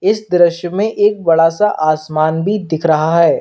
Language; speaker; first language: Hindi; native; Hindi